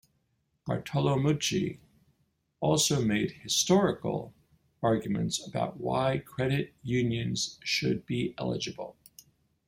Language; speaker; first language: English; native; English